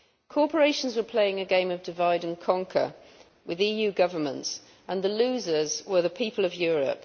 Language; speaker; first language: English; native; English